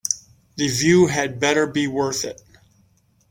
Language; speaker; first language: English; native; English